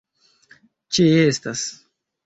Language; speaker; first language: Esperanto; non-native, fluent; Chinese